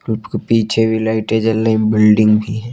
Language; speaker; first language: Hindi; native; Hindi